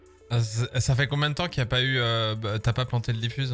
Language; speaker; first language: French; native; French